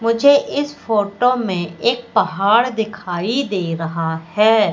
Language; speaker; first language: Hindi; native; Hindi